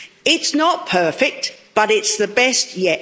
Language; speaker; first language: English; native; English